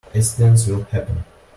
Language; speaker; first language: English; non-native, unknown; Russian